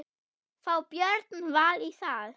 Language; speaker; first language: Icelandic; non-native, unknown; German